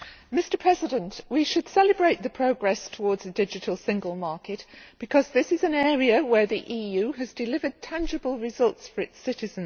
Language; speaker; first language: English; native; English